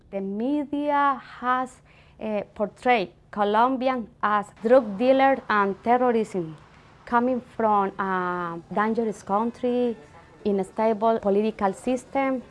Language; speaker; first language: English; non-native, fluent; Spanish